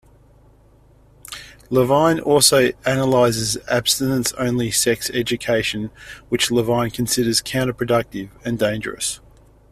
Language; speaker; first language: English; native; English